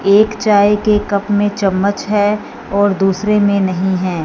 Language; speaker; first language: Hindi; non-native, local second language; Punjabi